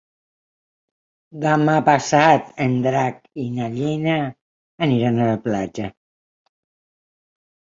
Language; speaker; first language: Catalan; non-native, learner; Spanish